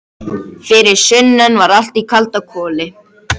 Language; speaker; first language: Icelandic; native; Icelandic